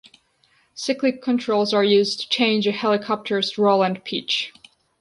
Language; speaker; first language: English; non-native, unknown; Georgian